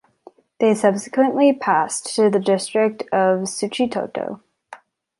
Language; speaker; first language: English; native; English